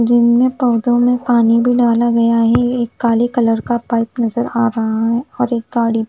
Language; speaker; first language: Hindi; non-native, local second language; Punjabi